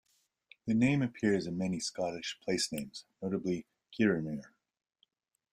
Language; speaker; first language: English; native; English